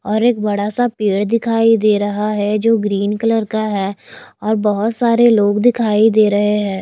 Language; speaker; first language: Hindi; native; Hindi